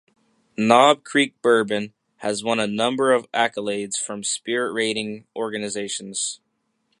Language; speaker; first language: English; native; English